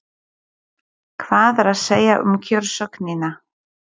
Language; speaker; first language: Icelandic; non-native, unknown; Polish